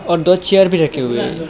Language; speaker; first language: Hindi; non-native, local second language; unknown